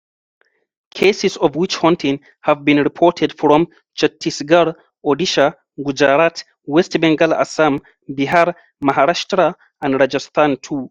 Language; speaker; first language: English; non-native, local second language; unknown